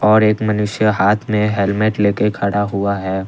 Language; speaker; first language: Hindi; non-native, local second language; Assamese